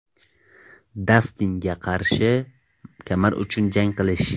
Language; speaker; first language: Uzbek; non-native, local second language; Tajik